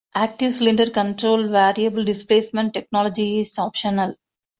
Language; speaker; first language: English; non-native, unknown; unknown